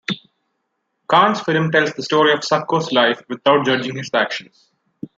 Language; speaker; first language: English; non-native, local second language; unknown